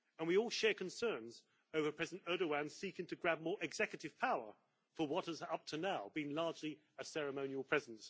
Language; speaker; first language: English; native; English